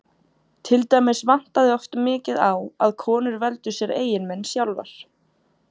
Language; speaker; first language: Icelandic; native; Icelandic